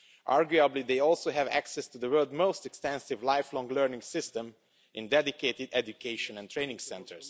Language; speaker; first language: English; non-native, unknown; Romanian